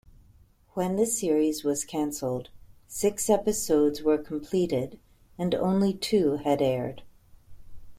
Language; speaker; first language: English; native; English